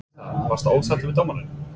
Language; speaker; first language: Icelandic; non-native, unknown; English